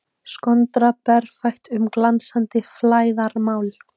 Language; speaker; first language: Icelandic; native; Icelandic